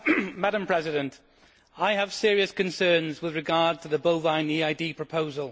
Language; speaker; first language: English; native; English